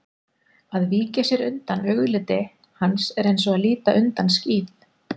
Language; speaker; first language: Icelandic; native; Icelandic